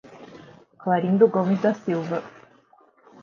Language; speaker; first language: Portuguese; native; Portuguese